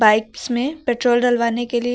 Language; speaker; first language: Hindi; native; Hindi